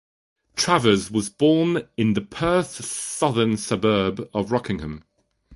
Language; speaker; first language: English; non-native, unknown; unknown